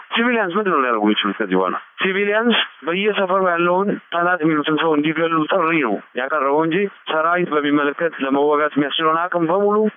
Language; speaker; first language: Amharic; non-native, local second language; Tigrinya